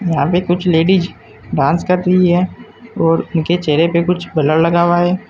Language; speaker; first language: Hindi; native; Hindi